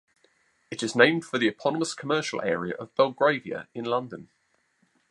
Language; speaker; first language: English; native; English